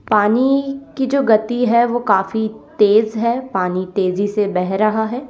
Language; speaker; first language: Hindi; native; Hindi